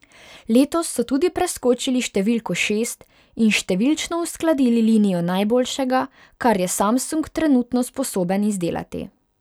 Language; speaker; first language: Slovenian; non-native, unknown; Hungarian